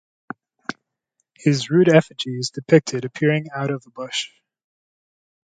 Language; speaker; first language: English; native; English